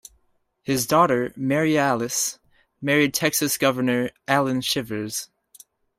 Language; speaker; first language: English; native; English